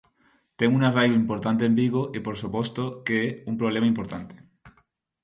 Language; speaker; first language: Galician; non-native, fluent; Spanish